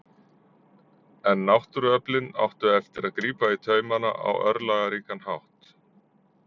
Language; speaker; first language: Icelandic; native; Icelandic